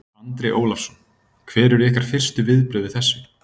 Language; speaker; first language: Icelandic; native; Icelandic